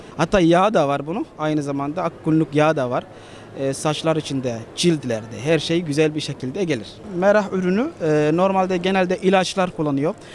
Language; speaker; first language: Turkish; non-native, fluent; Somali